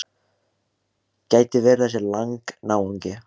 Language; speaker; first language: Icelandic; native; Icelandic